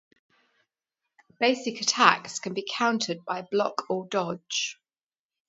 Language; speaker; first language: English; native; English